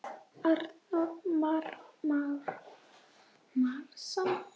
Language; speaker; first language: Icelandic; native; Icelandic